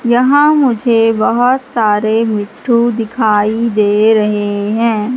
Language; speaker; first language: Hindi; native; Hindi